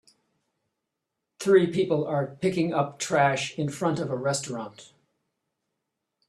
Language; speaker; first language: English; native; English